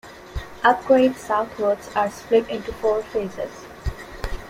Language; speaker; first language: English; non-native, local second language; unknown